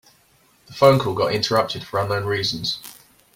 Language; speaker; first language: English; native; English